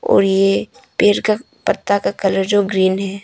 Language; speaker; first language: Hindi; non-native, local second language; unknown